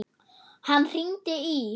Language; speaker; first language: Icelandic; non-native, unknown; German